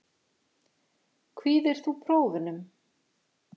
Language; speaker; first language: Icelandic; native; Icelandic